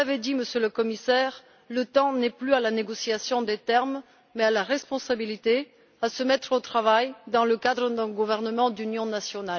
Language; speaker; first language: French; non-native, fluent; Bulgarian